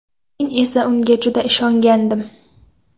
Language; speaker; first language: Uzbek; non-native, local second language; Kara-Kalpak